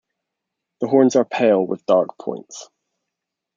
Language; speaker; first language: English; native; English